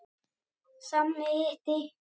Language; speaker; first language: Icelandic; native; Icelandic